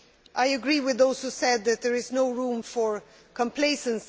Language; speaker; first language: English; non-native, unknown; Swedish